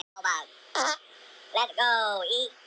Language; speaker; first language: Icelandic; non-native, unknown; Thai